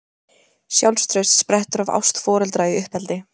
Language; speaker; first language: Icelandic; native; Icelandic